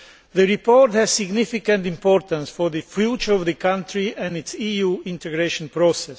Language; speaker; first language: English; non-native, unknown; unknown